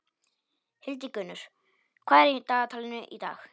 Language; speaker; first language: Icelandic; non-native, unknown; Polish